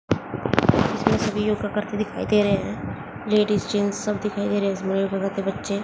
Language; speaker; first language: Hindi; native; Hindi